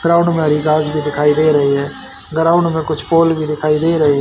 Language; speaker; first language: Hindi; native; Hindi